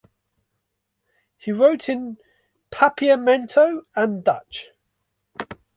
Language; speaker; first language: English; native; English